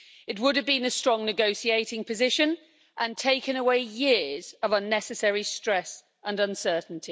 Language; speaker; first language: English; native; English